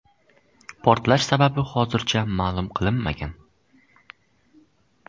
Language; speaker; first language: Uzbek; native; Uzbek